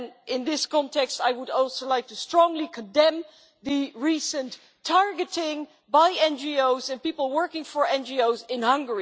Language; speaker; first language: English; non-native, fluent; Dutch